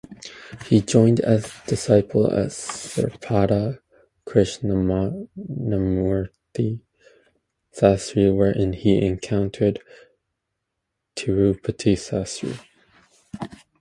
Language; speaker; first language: English; native; English